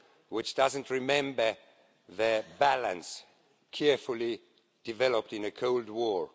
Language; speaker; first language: English; non-native, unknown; Estonian